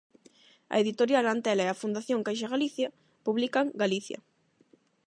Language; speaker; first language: Galician; non-native, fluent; Spanish